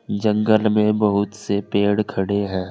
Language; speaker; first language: Hindi; native; Hindi